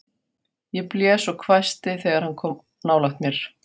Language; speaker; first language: Icelandic; non-native, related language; Faroese